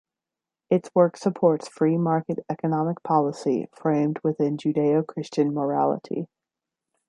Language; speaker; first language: English; native; English